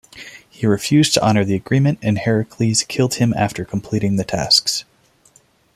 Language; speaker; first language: English; non-native, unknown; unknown